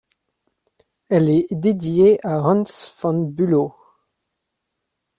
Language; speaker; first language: French; native; French